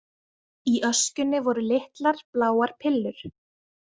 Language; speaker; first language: Icelandic; native; Icelandic